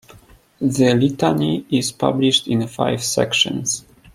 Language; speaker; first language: English; non-native, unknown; Polish